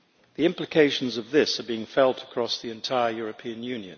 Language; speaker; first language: English; native; English